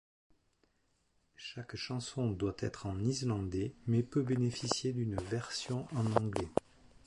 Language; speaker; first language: French; native; French